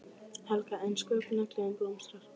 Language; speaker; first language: Icelandic; native; Icelandic